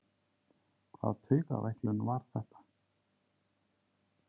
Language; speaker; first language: Icelandic; native; Icelandic